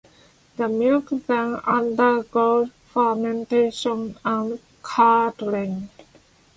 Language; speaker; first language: English; non-native, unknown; Japanese